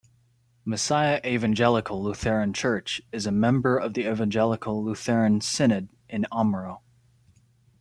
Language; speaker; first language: English; native; English